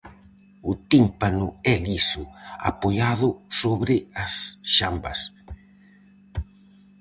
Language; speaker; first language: Galician; native; Galician